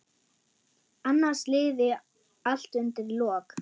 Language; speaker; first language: Icelandic; non-native, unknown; German